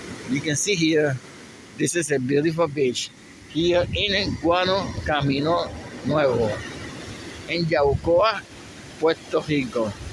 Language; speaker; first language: English; non-native, local second language; Spanish